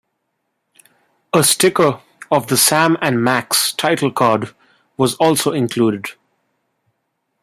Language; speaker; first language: English; non-native, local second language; Bangla